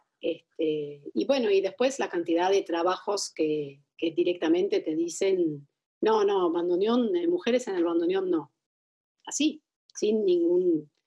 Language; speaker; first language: Spanish; non-native, fluent; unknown